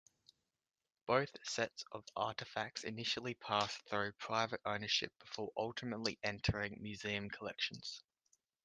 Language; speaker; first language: English; native; English